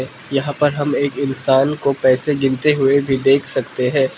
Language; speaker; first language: Hindi; non-native, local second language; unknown